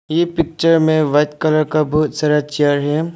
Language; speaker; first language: Hindi; early bilingual, other home language; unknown